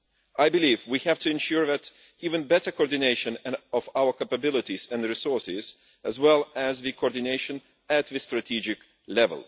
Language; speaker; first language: English; non-native, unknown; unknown